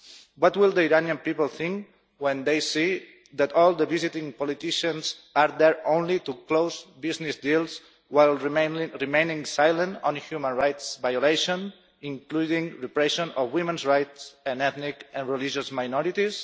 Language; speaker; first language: English; non-native, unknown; Catalan